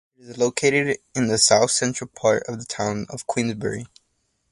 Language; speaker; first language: English; native; English